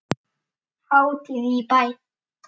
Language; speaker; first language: Icelandic; native; Icelandic